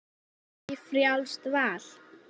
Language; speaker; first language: Icelandic; native; Icelandic